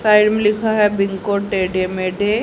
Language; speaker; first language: Hindi; native; Hindi